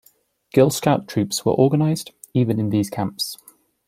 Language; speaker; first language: English; native; English